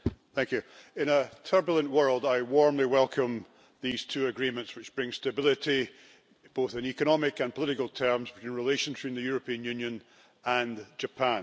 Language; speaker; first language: English; native; English